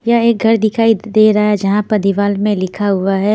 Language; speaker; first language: Hindi; non-native, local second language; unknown